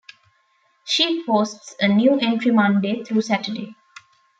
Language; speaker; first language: English; non-native, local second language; Tamil